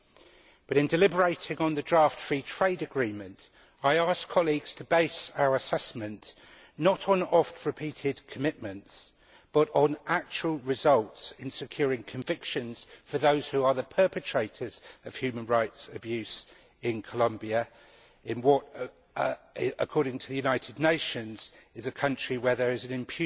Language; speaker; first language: English; native; English